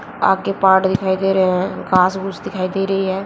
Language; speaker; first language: Hindi; native; Hindi